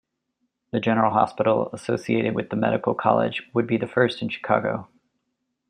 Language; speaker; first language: English; native; English